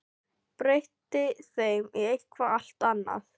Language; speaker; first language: Icelandic; non-native, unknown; Filipino